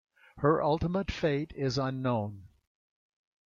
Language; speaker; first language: English; native; English